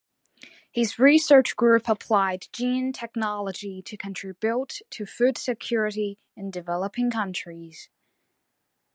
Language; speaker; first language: English; non-native, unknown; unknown